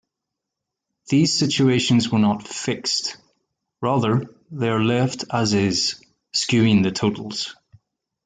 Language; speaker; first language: English; native; English